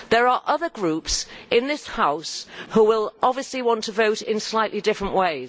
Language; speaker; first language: English; native; English